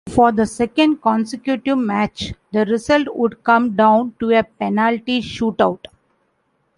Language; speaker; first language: English; non-native, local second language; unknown